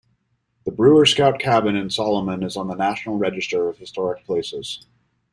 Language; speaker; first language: English; native; English